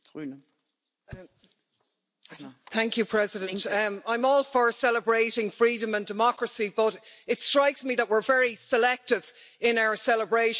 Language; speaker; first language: English; native; English